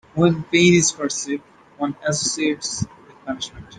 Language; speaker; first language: English; non-native, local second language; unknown